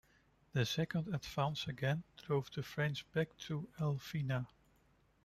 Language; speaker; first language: English; non-native, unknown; Dutch